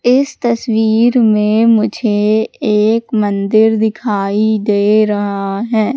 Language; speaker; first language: Hindi; native; Hindi